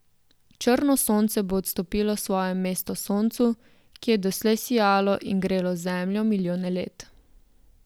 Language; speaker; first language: Slovenian; native; Slovenian